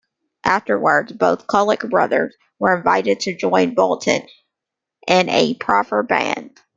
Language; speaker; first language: English; native; English